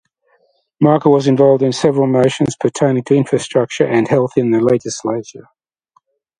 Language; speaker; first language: English; native; English